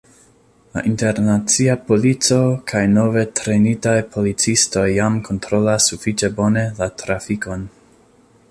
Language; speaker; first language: Esperanto; non-native, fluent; English